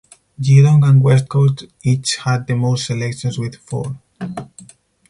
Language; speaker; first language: English; non-native, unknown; Spanish